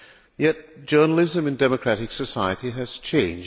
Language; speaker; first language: English; non-native, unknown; Hungarian